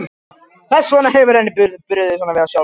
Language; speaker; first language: Icelandic; non-native, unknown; Japanese